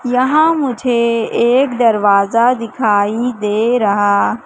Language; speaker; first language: Hindi; native; Hindi